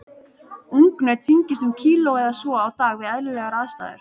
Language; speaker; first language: Icelandic; native; Icelandic